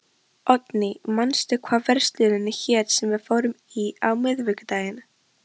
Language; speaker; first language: Icelandic; non-native, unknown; Polish